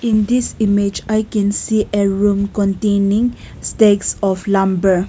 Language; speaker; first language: English; non-native, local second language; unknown